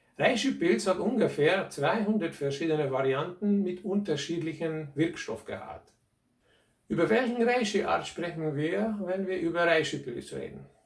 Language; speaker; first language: German; non-native, fluent; Hungarian